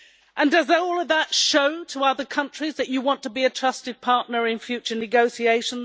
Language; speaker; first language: English; native; English